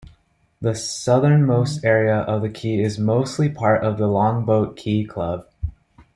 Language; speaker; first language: English; native; English